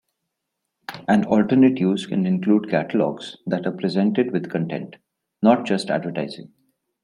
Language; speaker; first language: English; non-native, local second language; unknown